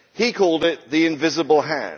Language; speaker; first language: English; native; English